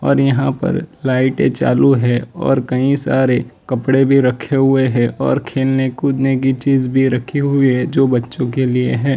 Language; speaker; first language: Hindi; non-native, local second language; Gujarati